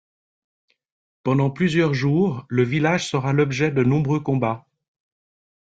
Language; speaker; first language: French; native; French